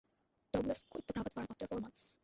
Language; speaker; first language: English; non-native, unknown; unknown